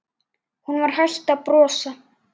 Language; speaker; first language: Icelandic; native; Icelandic